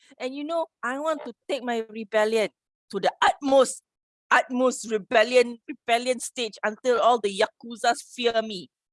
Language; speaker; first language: English; non-native, local second language; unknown